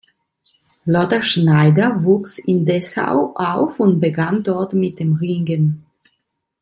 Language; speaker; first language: German; non-native, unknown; Italian